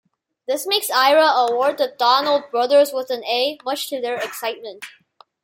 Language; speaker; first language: English; non-native, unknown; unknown